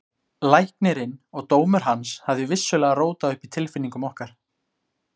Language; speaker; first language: Icelandic; native; Icelandic